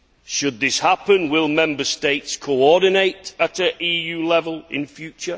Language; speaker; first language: English; native; English